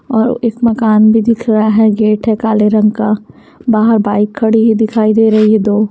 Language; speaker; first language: Hindi; native; Hindi